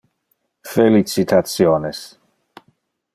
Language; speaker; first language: Interlingua; non-native, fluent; Dutch